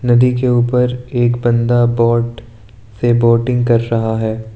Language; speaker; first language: Hindi; non-native, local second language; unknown